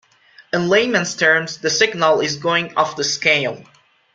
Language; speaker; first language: English; non-native, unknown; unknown